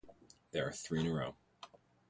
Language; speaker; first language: English; native; English